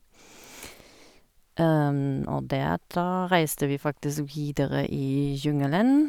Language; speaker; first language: Norwegian; non-native, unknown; German